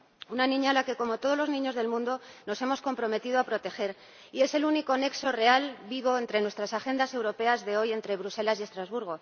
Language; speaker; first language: Spanish; native; Spanish